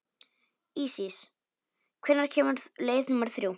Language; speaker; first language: Icelandic; non-native, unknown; Polish